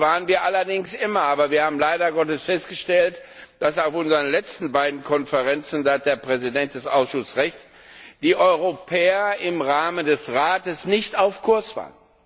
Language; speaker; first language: German; non-native, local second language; Luxembourgish